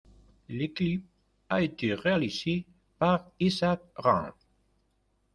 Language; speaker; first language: French; non-native, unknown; Spanish